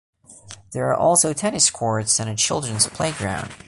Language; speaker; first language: English; non-native, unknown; Portuguese